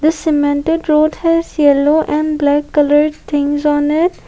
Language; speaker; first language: English; non-native, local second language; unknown